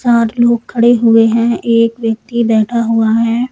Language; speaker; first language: Hindi; native; Hindi